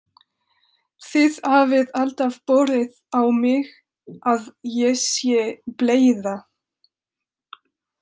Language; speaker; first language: Icelandic; non-native, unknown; French